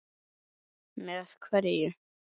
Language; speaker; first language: Icelandic; native; Icelandic